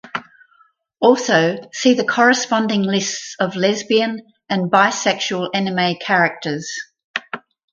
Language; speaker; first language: English; native; English